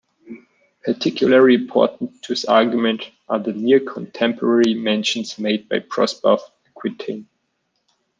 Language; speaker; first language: English; non-native, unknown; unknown